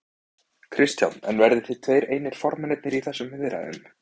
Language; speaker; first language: Icelandic; native; Icelandic